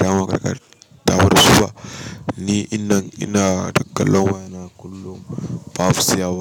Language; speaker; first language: Hausa; native; Hausa